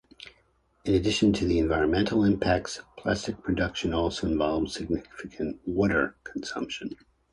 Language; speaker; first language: English; native; English